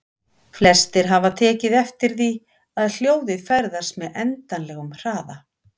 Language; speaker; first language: Icelandic; native; Icelandic